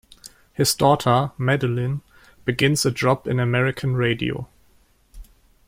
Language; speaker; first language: English; non-native, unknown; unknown